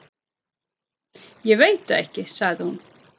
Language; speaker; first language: Icelandic; non-native, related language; Swedish